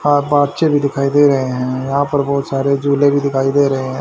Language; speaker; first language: Hindi; native; Hindi